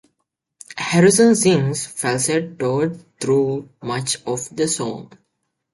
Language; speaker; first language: English; native; English